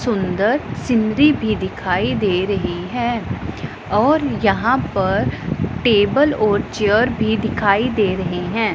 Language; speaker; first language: Hindi; non-native, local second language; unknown